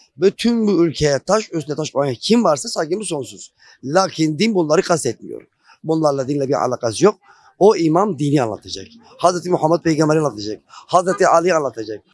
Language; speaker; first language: Turkish; non-native, local second language; Kurdish